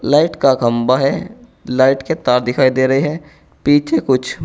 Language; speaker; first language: Hindi; native; Hindi